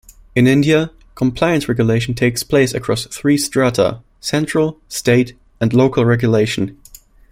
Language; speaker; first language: English; non-native, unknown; German